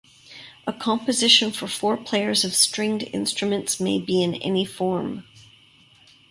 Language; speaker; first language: English; native; English